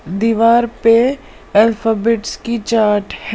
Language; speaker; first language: Hindi; non-native, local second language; Punjabi